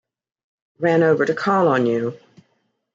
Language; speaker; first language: English; native; English